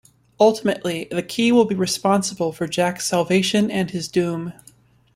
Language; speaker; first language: English; native; English